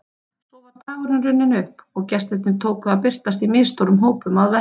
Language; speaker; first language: Icelandic; native; Icelandic